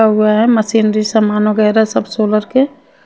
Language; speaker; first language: Hindi; non-native, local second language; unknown